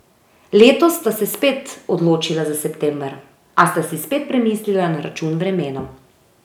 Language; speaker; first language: Slovenian; native; Slovenian